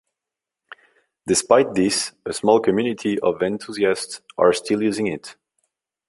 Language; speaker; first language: English; non-native, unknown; French